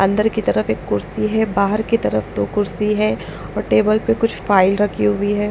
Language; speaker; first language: Hindi; non-native, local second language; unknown